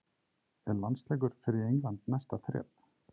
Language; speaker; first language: Icelandic; native; Icelandic